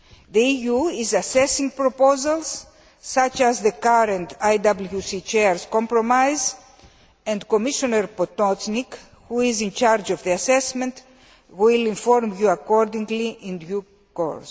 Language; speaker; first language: English; non-native, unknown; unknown